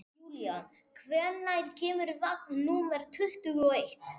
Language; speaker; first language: Icelandic; non-native, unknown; Spanish